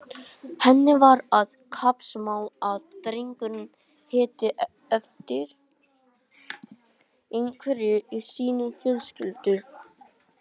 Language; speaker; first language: Icelandic; native; Icelandic